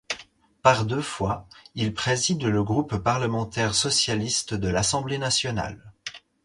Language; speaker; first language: French; native; French